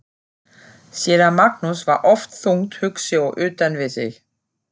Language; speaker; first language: Icelandic; non-native, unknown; German